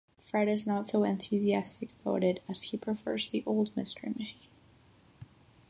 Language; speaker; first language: English; non-native, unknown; Catalan